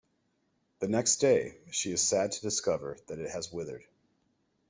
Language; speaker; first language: English; native; English